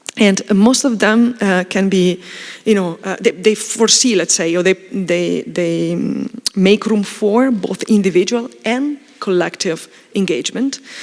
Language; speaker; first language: English; non-native, fluent; Italian